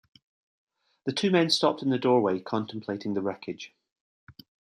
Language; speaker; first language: English; native; English